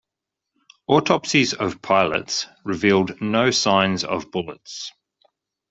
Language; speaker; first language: English; native; English